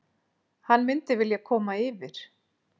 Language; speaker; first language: Icelandic; native; Icelandic